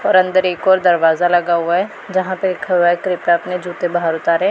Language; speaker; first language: Hindi; non-native, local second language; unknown